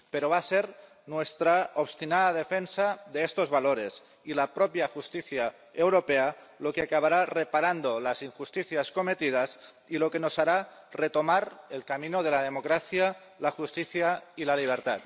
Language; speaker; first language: Spanish; non-native, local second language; Catalan